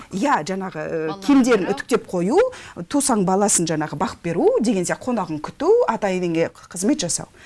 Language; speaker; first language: Kazakh; non-native, local second language; Russian